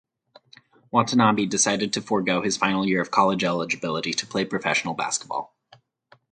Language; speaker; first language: English; native; English